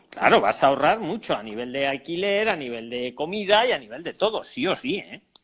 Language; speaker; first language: Spanish; native; Spanish